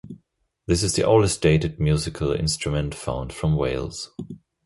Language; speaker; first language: English; non-native, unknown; German